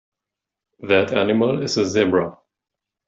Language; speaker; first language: English; non-native, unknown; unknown